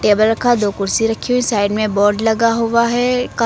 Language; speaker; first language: Hindi; native; Hindi